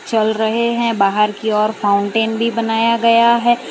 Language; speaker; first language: Hindi; non-native, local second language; Gujarati